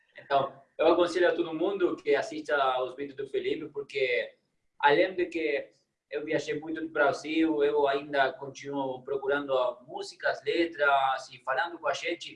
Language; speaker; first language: Portuguese; non-native, fluent; Spanish